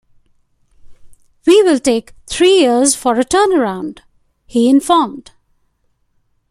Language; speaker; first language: English; non-native, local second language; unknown